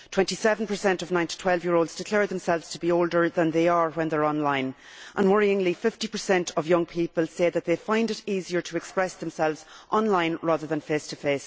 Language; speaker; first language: English; native; English